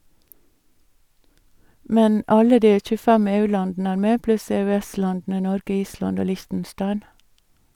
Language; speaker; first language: Norwegian; native; Norwegian